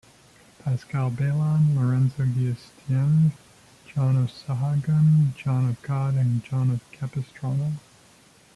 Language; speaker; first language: English; native; English